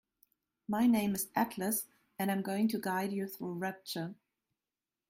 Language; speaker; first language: English; non-native, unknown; German